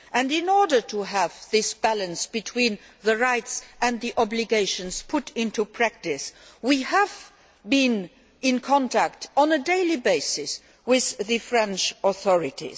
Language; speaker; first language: English; non-native, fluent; Luxembourgish